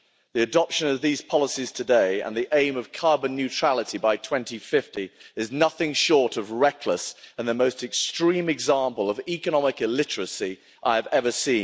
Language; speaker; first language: English; native; English